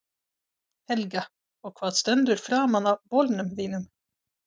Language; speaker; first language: Icelandic; non-native, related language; Swedish